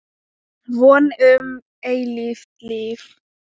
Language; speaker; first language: Icelandic; non-native, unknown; Thai